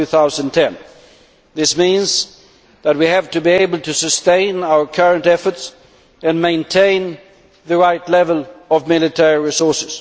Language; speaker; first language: English; non-native, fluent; Swedish